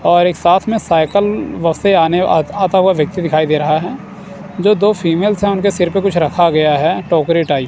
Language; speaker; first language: Hindi; non-native, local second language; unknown